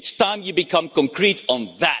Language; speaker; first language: English; non-native, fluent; Dutch